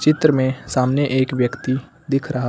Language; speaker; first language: Hindi; native; Hindi